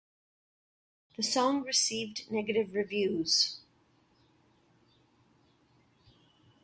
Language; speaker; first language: English; native; English